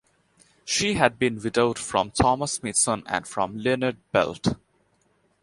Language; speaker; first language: English; non-native, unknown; Bangla